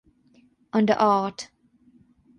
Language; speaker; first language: English; non-native, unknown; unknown